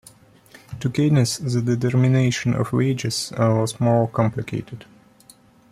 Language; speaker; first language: English; non-native, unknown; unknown